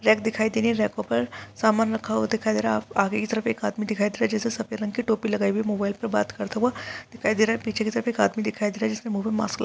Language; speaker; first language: Hindi; non-native, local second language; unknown